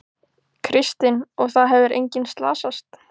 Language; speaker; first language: Icelandic; native; Icelandic